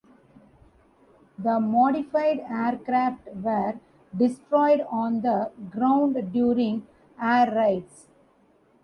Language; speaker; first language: English; non-native, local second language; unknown